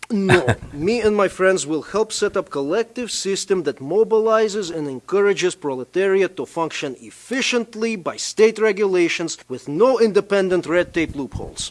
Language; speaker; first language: English; early bilingual, other home language; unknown